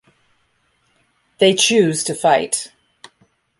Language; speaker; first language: English; native; English